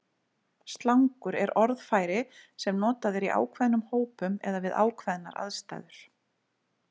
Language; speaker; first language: Icelandic; native; Icelandic